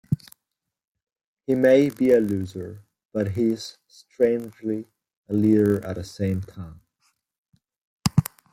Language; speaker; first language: English; non-native, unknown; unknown